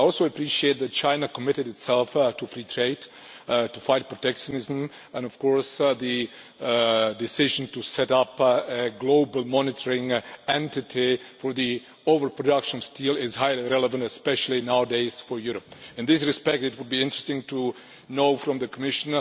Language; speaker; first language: English; non-native, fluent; Czech